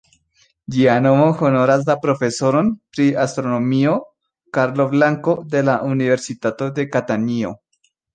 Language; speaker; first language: Esperanto; non-native, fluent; Spanish